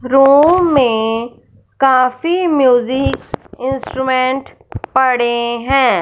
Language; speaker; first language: Hindi; non-native, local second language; Punjabi